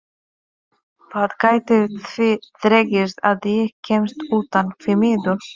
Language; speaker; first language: Icelandic; non-native, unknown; Polish